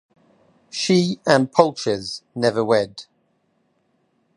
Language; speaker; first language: English; native; English